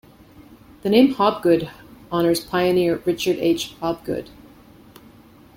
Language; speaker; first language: English; native; English